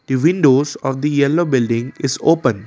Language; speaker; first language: English; non-native, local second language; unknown